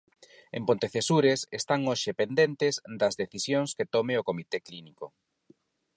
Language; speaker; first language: Galician; non-native, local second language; Spanish